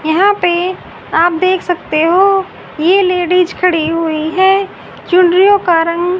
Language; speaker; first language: Hindi; native; Hindi